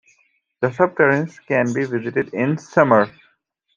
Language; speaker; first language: English; native; English